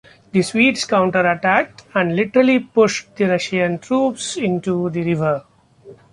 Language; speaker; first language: English; non-native, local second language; Marathi